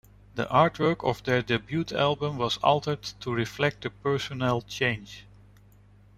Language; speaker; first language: English; non-native, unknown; Dutch